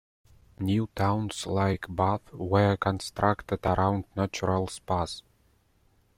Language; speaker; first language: English; non-native, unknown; Russian